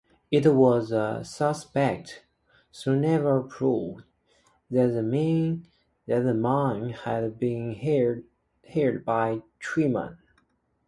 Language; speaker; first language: English; non-native, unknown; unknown